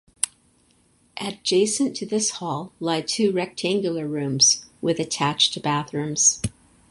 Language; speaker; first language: English; native; English